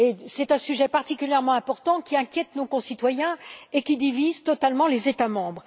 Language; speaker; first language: French; native; French